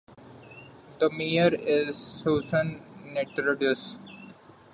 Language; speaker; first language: English; non-native, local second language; Marathi